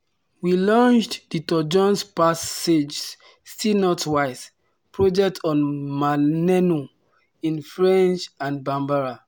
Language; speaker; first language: English; non-native, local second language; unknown